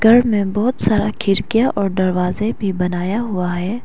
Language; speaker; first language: Hindi; non-native, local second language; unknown